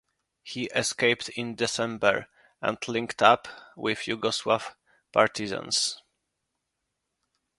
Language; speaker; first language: English; non-native, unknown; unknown